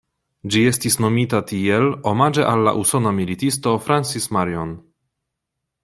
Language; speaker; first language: Esperanto; non-native, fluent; Polish